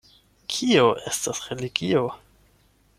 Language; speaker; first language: Esperanto; non-native, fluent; German